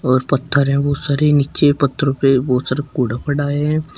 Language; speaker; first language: Hindi; native; Hindi